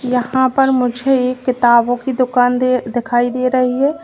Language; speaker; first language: Hindi; native; Hindi